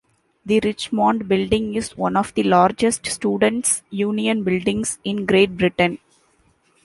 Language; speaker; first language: English; non-native, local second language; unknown